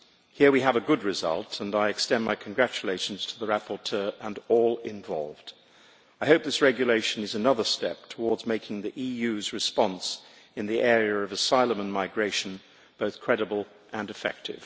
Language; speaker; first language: English; native; English